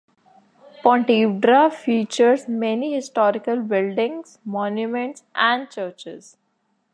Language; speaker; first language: English; non-native, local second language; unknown